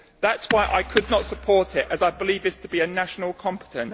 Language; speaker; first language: English; native; English